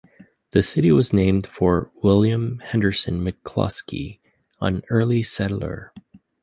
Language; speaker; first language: English; native; English